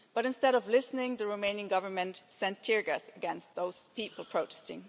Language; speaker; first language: English; non-native, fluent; German